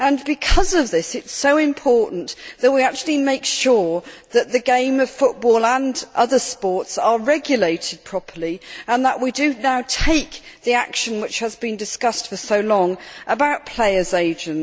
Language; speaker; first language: English; native; English